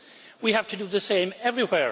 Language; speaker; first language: English; native; English